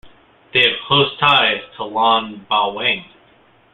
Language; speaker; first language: English; native; English